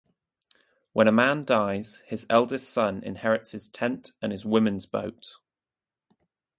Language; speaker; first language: English; native; English